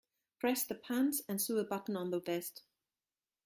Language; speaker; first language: English; non-native, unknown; German